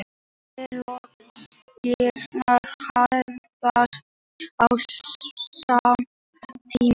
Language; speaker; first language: Icelandic; native; Icelandic